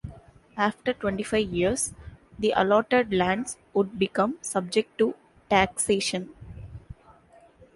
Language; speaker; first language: English; non-native, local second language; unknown